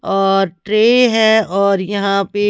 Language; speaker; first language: Hindi; non-native, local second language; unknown